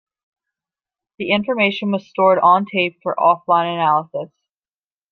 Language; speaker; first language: English; native; English